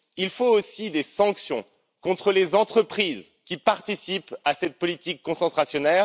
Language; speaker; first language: French; native; French